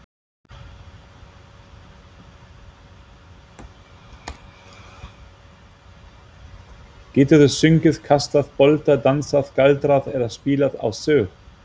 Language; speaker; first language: Icelandic; non-native, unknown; German